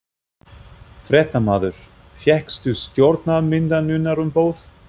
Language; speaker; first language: Icelandic; non-native, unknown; German